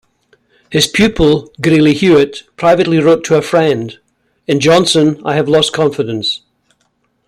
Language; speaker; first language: English; native; English